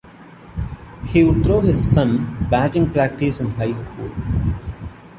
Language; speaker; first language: English; non-native, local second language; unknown